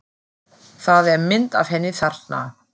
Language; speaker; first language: Icelandic; non-native, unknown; German